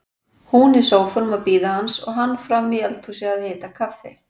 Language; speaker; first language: Icelandic; native; Icelandic